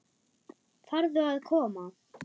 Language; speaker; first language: Icelandic; non-native, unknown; German